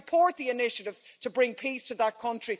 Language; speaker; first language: English; native; English